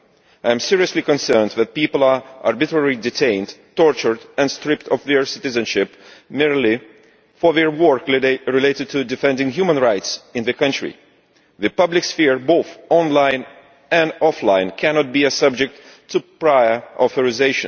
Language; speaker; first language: English; non-native, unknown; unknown